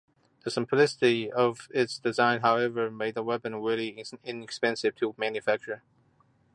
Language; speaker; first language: English; non-native, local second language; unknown